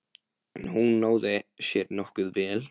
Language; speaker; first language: Icelandic; non-native, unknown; Polish